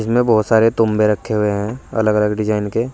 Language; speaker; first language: Hindi; native; Hindi